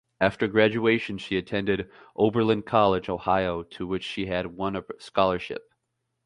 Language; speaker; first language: English; native; English